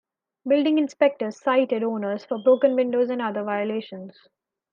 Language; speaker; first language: English; non-native, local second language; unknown